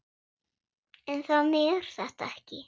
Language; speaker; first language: Icelandic; non-native, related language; Swedish